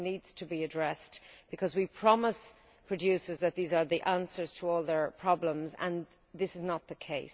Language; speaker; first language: English; native; English